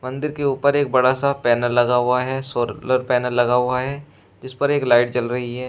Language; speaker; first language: Hindi; native; Hindi